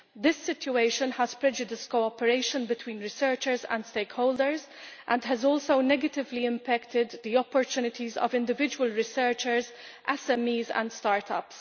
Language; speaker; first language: English; non-native, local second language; Maltese